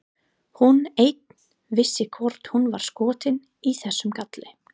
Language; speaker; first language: Icelandic; non-native, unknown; English